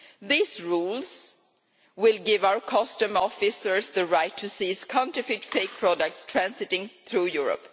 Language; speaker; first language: English; non-native, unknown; Swedish